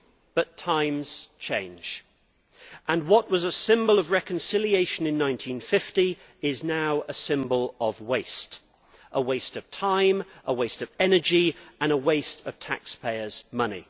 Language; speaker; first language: English; native; English